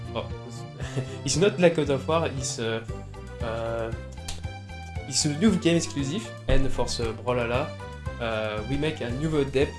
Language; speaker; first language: English; non-native, learner; French